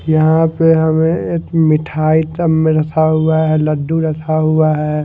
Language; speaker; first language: Hindi; non-native, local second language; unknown